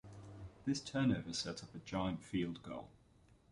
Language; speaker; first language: English; native; English